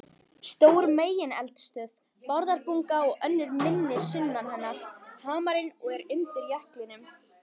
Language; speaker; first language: Icelandic; native; Icelandic